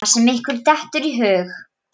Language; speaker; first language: Icelandic; non-native, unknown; Polish